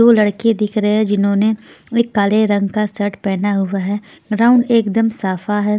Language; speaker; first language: Hindi; non-native, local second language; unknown